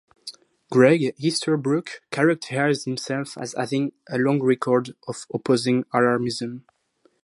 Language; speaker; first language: English; non-native, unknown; French